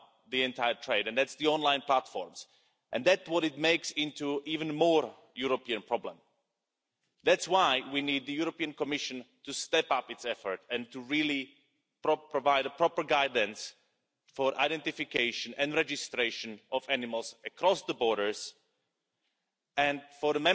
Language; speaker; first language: English; non-native, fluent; Slovak